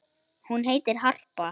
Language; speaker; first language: Icelandic; native; Icelandic